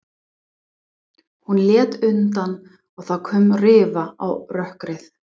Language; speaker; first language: Icelandic; non-native, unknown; English